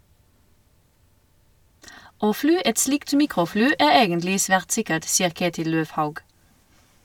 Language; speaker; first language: Norwegian; non-native, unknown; German